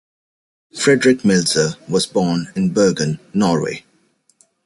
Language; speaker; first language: English; native; English